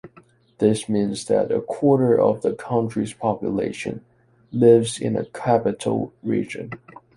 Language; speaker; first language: English; non-native, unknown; Chinese